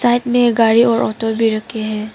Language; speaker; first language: Hindi; non-native, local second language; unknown